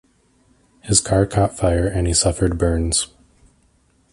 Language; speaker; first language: English; native; English